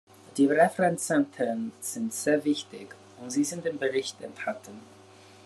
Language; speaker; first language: German; non-native, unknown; English